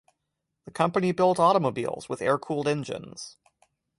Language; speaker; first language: English; native; English